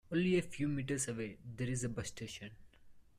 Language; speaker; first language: English; non-native, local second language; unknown